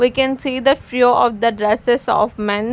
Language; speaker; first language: English; non-native, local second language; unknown